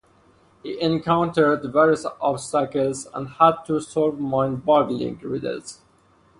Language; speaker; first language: English; non-native, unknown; Persian